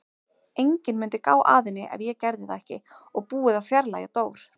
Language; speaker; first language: Icelandic; native; Icelandic